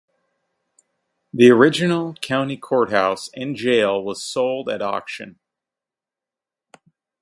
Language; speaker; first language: English; native; English